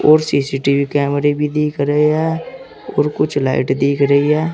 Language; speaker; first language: Hindi; native; Hindi